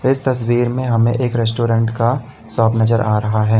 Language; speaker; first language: Hindi; native; Hindi